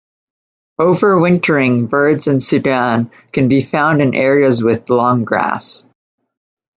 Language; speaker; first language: English; native; English